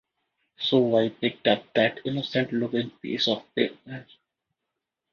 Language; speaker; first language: English; non-native, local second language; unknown